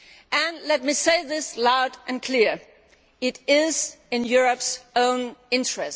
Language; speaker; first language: English; non-native, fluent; Danish